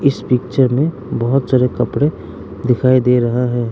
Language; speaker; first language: Hindi; non-native, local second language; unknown